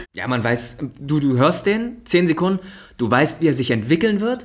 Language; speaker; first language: German; native; German